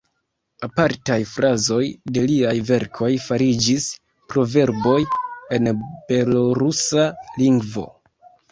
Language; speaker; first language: Esperanto; non-native, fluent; Kinyarwanda